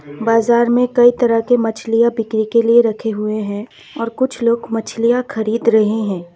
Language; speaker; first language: Hindi; non-native, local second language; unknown